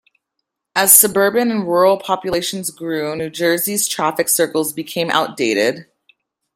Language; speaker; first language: English; native; English